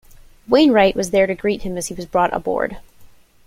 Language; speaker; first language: English; native; English